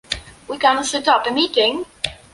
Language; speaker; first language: English; non-native, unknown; Polish